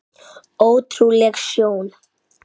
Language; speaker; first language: Icelandic; native; Icelandic